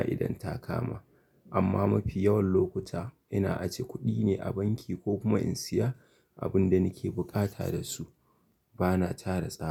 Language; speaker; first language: Hausa; native; Hausa